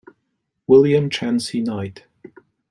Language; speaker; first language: English; non-native, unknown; Polish